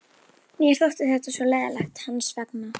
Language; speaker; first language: Icelandic; native; Icelandic